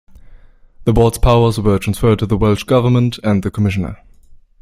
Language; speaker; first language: English; native; English